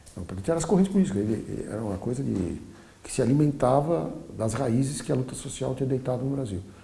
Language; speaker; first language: Portuguese; early bilingual, other home language; Polish